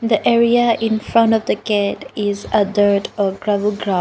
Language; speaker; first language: English; non-native, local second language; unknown